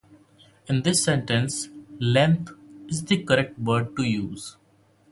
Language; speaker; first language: English; non-native, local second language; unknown